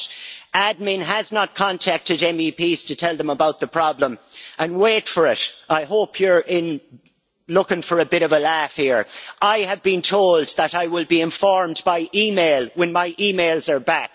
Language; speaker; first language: English; native; English